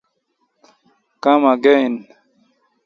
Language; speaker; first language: English; native; English